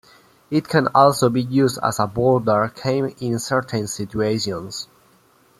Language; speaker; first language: English; native; English